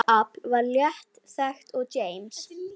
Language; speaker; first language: Icelandic; native; Icelandic